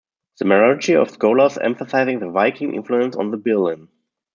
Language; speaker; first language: English; non-native, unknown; German